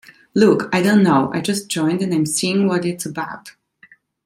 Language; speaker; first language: English; non-native, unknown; Italian